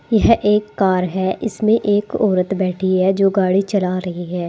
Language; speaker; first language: Hindi; native; Hindi